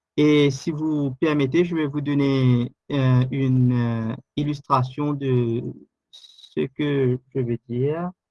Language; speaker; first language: French; non-native, local second language; Morisyen